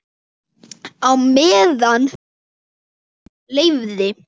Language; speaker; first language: Icelandic; native; Icelandic